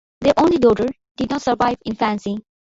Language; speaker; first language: English; non-native, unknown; Bangla